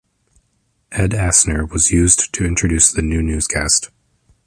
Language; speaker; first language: English; native; English